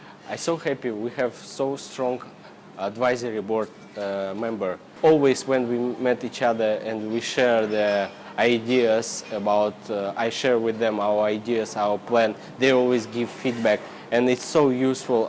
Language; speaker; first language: English; non-native, learner; Russian